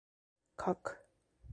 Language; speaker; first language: English; non-native, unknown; Belarusian